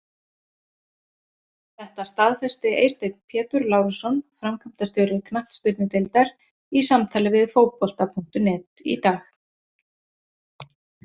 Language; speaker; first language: Icelandic; native; Icelandic